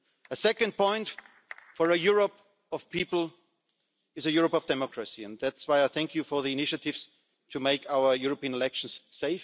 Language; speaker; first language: English; non-native, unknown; German